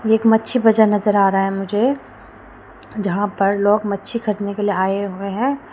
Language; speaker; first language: Hindi; non-native, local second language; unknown